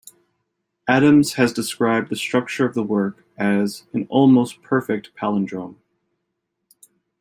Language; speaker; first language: English; native; English